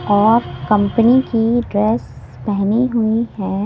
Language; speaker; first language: Hindi; native; Hindi